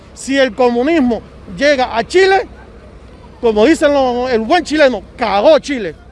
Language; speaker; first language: Spanish; native; Spanish